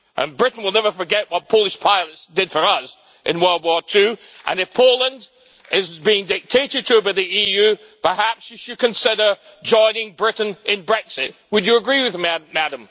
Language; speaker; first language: English; native; English